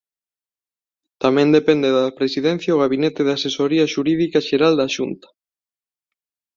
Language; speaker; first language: Galician; non-native, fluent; Spanish